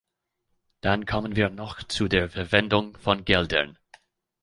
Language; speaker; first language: German; non-native, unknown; English